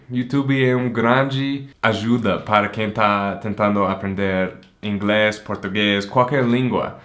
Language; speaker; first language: Portuguese; non-native, fluent; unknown